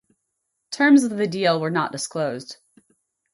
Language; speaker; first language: English; native; English